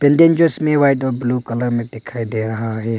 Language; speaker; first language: Hindi; non-native, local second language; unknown